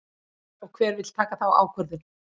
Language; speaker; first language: Icelandic; native; Icelandic